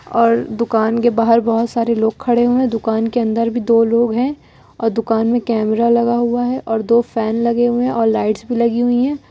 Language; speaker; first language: Hindi; native; Hindi